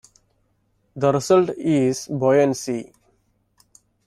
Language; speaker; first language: English; non-native, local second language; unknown